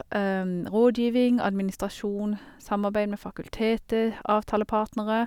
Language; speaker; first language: Norwegian; native; Norwegian